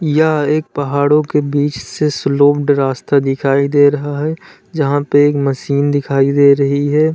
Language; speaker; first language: Hindi; native; Hindi